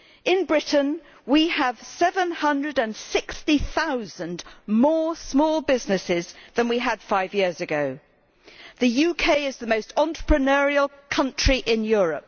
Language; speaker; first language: English; native; English